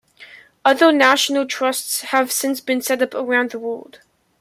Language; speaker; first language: English; native; English